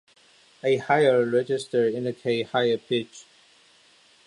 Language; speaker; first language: English; non-native, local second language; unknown